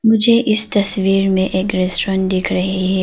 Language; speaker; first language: Hindi; non-native, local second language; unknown